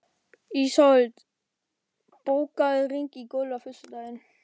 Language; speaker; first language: Icelandic; non-native, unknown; German